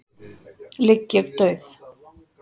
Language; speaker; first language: Icelandic; native; Icelandic